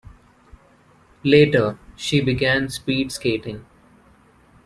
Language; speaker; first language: English; non-native, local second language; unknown